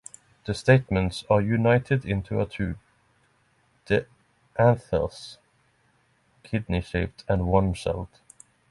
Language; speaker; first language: English; non-native, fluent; Norwegian